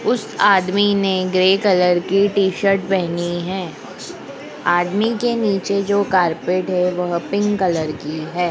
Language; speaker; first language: Hindi; native; Hindi